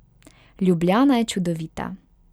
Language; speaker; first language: Slovenian; non-native, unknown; Hungarian